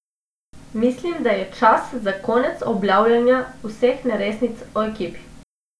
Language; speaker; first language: Slovenian; non-native, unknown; Macedonian